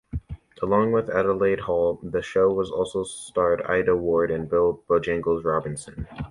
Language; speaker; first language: English; native; English